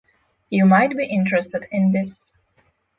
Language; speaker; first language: English; non-native, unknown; Polish